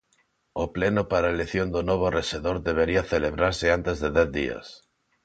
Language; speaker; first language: Galician; non-native, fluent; Spanish